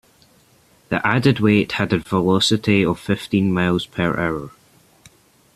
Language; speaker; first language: English; native; English